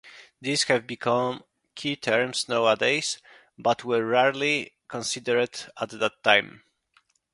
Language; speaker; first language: English; non-native, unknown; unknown